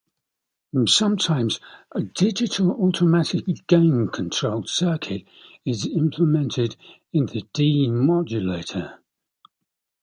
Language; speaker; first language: English; native; English